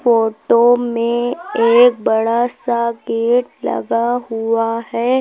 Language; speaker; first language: Hindi; native; Hindi